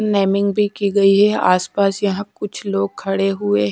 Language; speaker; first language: Hindi; non-native, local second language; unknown